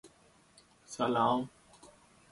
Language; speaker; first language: English; native; English